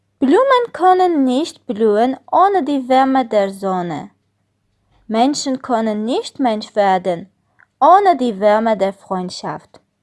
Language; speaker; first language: German; non-native, fluent; Armenian